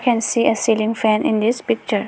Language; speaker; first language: English; non-native, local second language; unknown